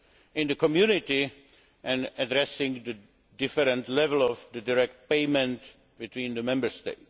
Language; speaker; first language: English; native; English